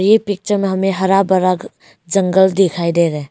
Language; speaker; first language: Hindi; non-native, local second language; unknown